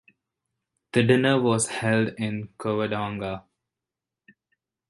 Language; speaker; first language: English; non-native, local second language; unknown